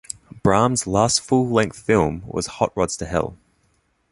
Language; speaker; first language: English; native; English